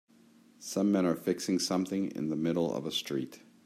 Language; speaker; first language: English; native; English